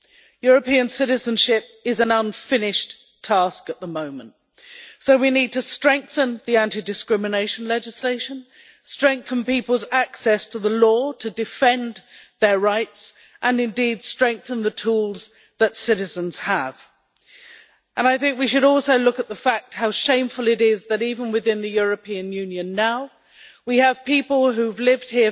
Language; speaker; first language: English; native; English